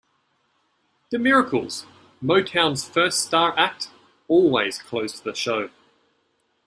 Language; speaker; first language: English; native; English